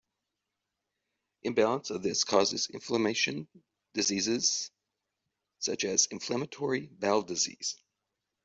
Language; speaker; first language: English; native; English